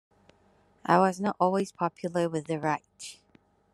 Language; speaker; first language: English; non-native, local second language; Cantonese